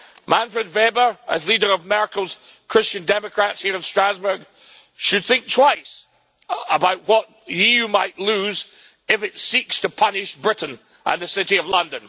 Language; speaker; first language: English; native; English